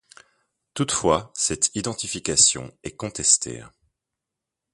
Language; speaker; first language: French; native; French